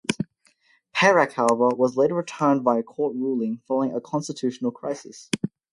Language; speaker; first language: English; native; English